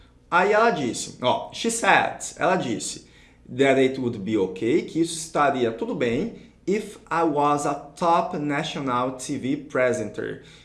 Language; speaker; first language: English; non-native, fluent; Portuguese